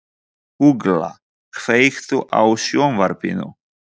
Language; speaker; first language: Icelandic; non-native, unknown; Polish